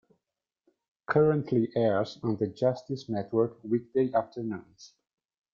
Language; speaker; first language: English; non-native, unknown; Italian